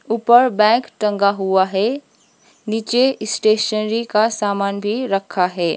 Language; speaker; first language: Hindi; non-native, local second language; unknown